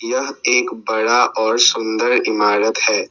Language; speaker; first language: Hindi; non-native, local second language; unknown